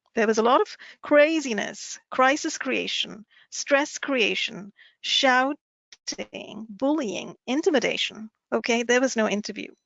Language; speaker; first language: English; non-native, local second language; Tamil